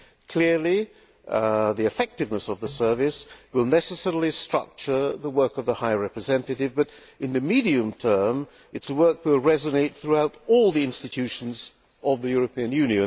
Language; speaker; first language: English; non-native, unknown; Hungarian